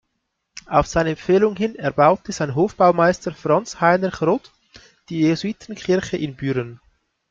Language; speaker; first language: German; native; German